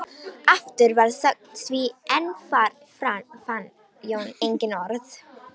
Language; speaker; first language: Icelandic; non-native, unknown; Romanian